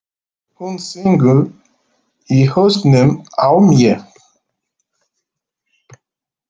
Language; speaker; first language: Icelandic; non-native, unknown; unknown